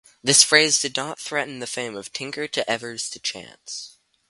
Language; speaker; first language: English; native; English